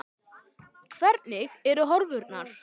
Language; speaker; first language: Icelandic; native; Icelandic